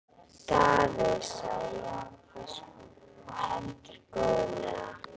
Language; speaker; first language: Icelandic; native; Icelandic